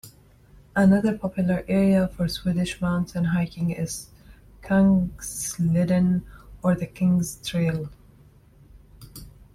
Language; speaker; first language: English; native; English